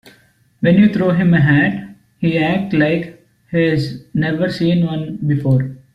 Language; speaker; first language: English; non-native, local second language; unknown